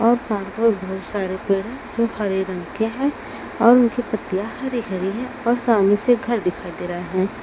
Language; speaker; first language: Hindi; native; Hindi